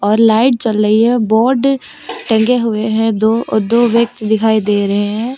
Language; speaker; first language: Hindi; native; Hindi